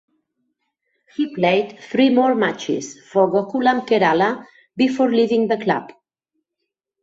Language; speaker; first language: English; non-native, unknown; Catalan